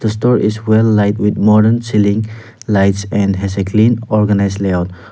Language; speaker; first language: English; non-native, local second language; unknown